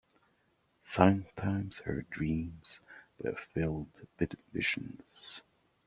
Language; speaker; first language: English; native; English